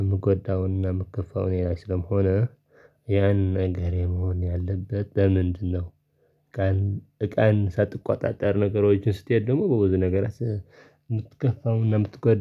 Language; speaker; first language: Amharic; non-native, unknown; Tigrinya